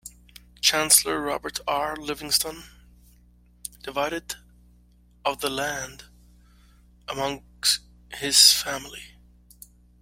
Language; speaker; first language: English; native; English